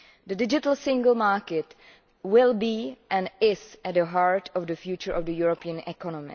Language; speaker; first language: English; non-native, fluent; Czech